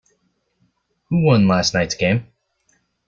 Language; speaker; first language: English; native; English